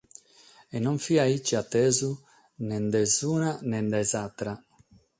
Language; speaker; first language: Sardinian; non-native, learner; Catalan